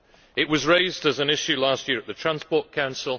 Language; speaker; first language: English; native; English